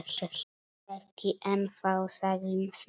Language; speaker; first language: Icelandic; non-native, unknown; Polish